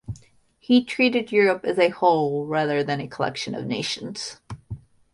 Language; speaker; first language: English; native; English